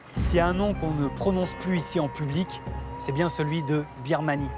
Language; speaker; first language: French; native; French